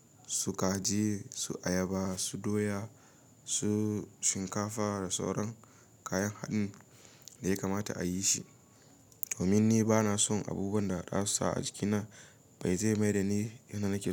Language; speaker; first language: Hausa; native; Hausa